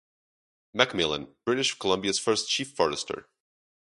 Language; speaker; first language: English; non-native, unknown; Portuguese